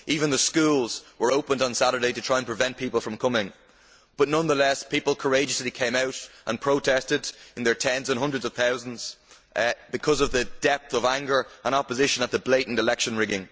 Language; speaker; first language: English; native; English